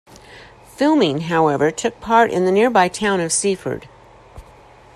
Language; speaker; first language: English; native; English